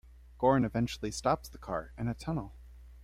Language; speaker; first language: English; native; English